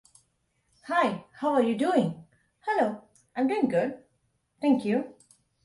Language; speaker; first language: English; non-native, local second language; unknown